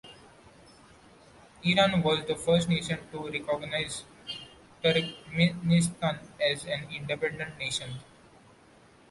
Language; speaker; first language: English; non-native, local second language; Marathi